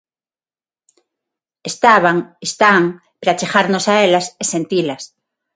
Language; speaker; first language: Galician; non-native, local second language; Spanish